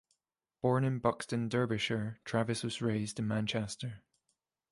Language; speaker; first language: English; native; English